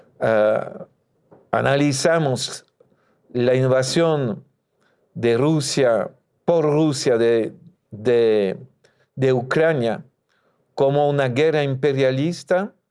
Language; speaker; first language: Spanish; non-native, fluent; French